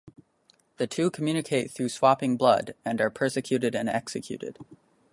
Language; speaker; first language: English; native; English